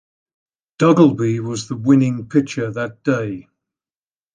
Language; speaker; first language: English; native; English